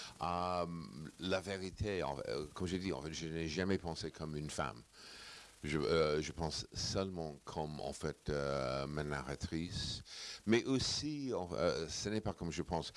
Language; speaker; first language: French; non-native, fluent; English